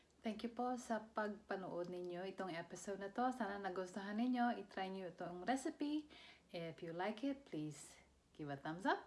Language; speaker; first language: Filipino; non-native, local second language; Pampanga